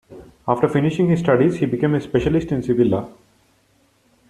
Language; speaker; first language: English; non-native, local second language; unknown